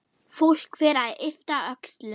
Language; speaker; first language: Icelandic; non-native, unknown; German